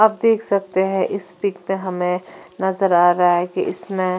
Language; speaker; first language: Hindi; non-native, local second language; Punjabi